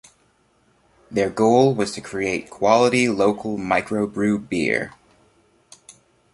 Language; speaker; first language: English; native; English